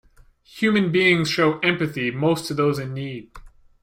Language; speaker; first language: English; native; English